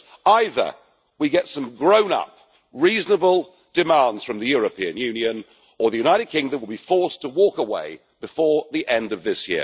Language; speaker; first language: English; native; English